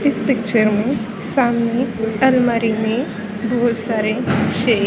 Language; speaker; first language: Hindi; native; Hindi